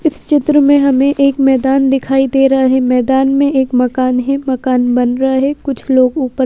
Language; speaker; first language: Hindi; native; Hindi